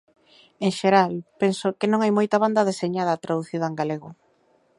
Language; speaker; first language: Galician; native; Galician